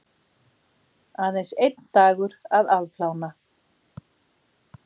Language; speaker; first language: Icelandic; native; Icelandic